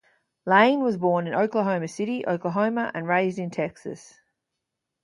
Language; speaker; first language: English; native; English